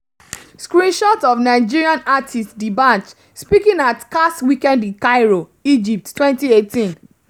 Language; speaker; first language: English; non-native, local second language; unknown